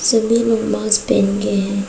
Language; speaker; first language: Hindi; non-native, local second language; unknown